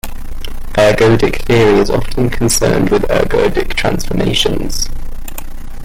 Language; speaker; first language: English; native; English